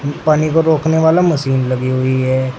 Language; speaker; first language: Hindi; native; Hindi